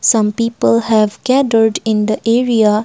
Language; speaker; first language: English; non-native, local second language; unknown